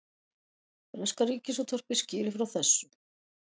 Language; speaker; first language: Icelandic; native; Icelandic